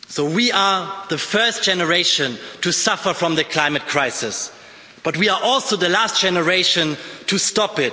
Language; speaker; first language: English; non-native, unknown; German